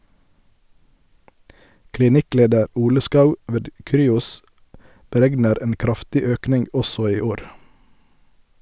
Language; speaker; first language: Norwegian; native; Norwegian